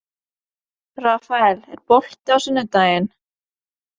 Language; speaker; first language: Icelandic; non-native, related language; Norwegian